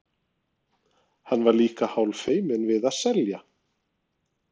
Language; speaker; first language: Icelandic; non-native, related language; Norwegian